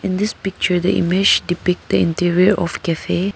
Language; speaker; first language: English; non-native, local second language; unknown